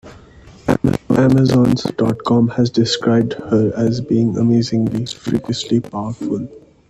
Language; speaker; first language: English; non-native, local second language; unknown